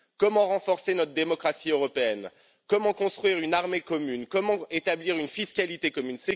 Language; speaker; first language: French; native; French